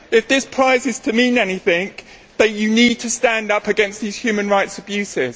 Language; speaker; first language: English; native; English